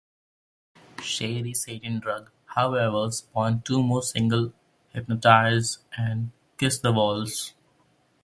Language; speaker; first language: English; non-native, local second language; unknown